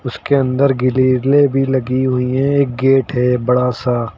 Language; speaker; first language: Hindi; native; Hindi